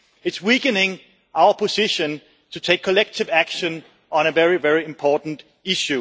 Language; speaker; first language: English; non-native, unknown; Danish